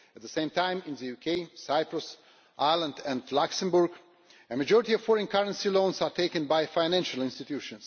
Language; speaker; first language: English; non-native, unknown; Russian